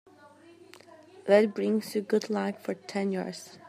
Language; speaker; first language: English; native; English